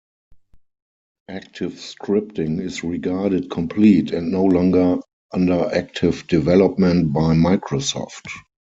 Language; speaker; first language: English; non-native, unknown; German